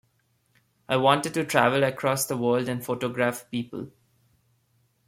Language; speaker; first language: English; non-native, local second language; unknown